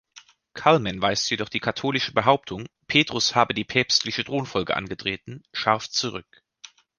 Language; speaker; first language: German; native; German